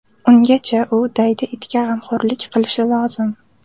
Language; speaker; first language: Uzbek; native; Uzbek